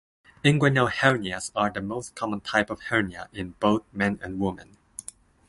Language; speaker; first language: English; non-native, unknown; Japanese